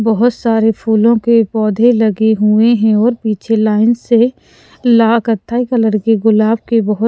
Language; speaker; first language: Hindi; non-native, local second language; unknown